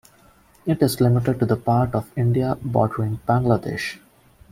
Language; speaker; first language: English; non-native, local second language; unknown